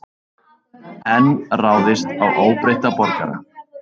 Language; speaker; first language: Icelandic; native; Icelandic